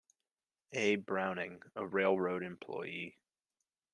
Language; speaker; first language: English; native; English